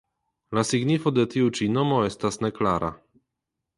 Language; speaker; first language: Esperanto; non-native, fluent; Polish